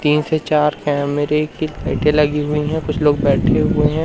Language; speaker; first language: Hindi; native; Hindi